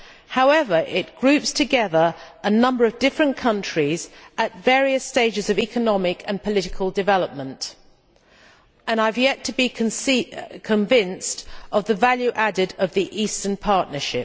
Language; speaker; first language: English; native; English